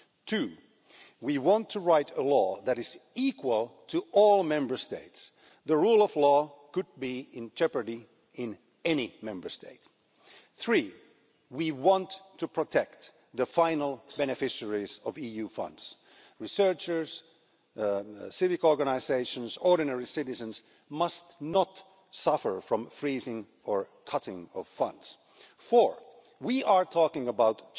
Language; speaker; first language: English; non-native, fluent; Finnish